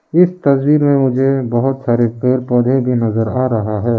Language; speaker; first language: Hindi; early bilingual, other home language; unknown